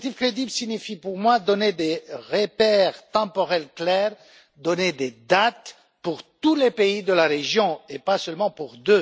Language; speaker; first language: French; non-native, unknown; Romanian